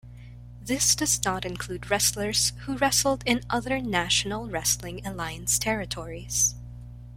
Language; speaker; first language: English; non-native, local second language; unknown